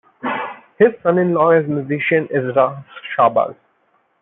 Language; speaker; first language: English; non-native, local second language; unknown